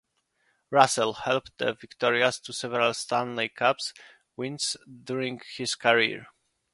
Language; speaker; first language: English; non-native, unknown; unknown